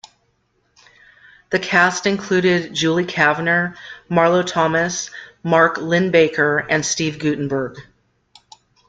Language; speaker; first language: English; native; English